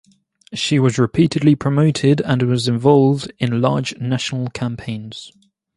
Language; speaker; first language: English; native; English